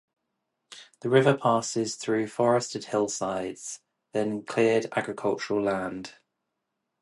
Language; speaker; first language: English; native; English